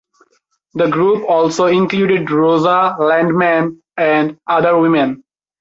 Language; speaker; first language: English; non-native, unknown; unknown